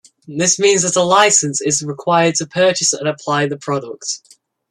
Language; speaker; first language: English; native; English